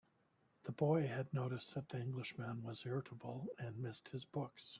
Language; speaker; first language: English; native; English